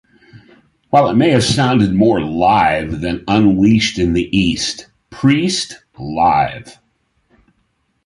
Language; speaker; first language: English; native; English